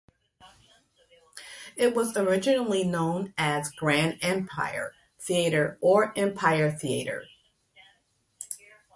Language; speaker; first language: English; native; English